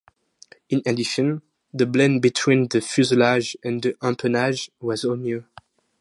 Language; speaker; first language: English; non-native, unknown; French